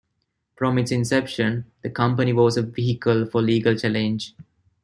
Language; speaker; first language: English; non-native, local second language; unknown